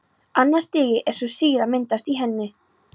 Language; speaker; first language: Icelandic; non-native, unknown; Polish